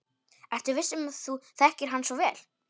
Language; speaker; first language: Icelandic; non-native, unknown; Polish